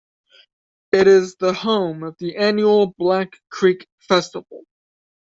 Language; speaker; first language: English; native; English